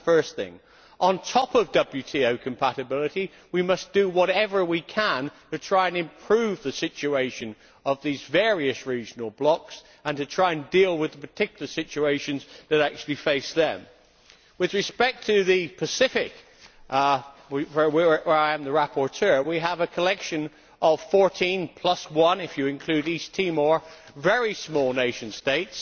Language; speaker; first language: English; native; English